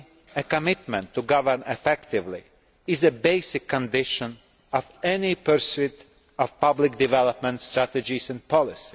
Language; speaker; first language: English; non-native, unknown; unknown